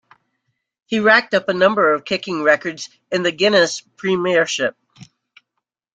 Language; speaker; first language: English; native; English